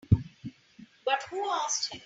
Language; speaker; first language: English; non-native, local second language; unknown